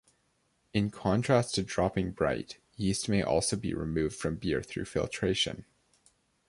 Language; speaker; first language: English; native; English